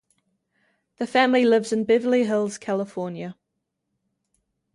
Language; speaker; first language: English; native; English